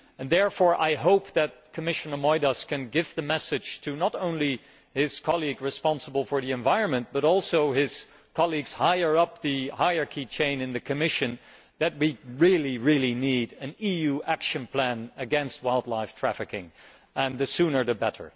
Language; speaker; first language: English; non-native, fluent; Dutch